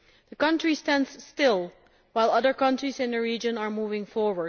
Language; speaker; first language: English; non-native, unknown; Dutch